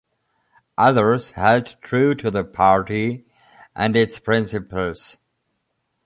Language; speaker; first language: English; non-native, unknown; German